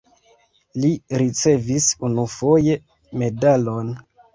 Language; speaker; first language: Esperanto; non-native, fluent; Kinyarwanda